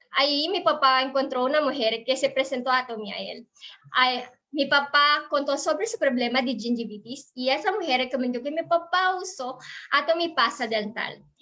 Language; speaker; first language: Spanish; non-native, learner; Filipino